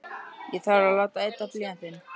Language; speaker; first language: Icelandic; native; Icelandic